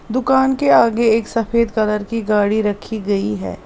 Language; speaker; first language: Hindi; non-native, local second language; Punjabi